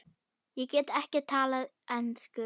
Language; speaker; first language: Icelandic; non-native, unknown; German